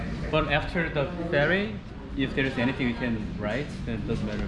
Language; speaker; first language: English; non-native, fluent; Korean